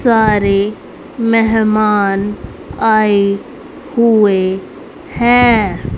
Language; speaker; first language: Hindi; native; Hindi